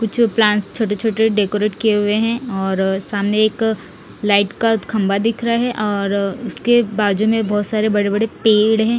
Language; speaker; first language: Hindi; non-native, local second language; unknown